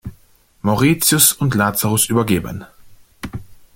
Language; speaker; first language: German; non-native, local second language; Luxembourgish